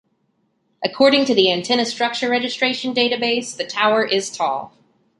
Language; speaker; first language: English; native; English